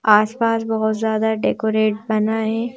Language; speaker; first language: Hindi; native; Hindi